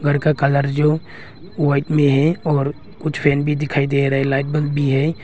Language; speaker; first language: Hindi; non-native, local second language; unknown